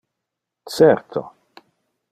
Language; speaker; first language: Interlingua; non-native, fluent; Dutch